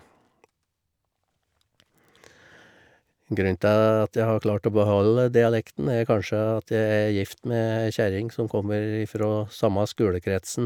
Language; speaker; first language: Norwegian; native; Norwegian